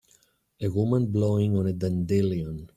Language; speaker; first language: English; native; English